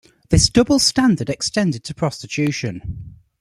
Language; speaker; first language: English; native; English